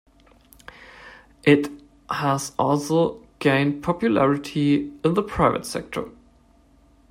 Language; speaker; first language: English; non-native, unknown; German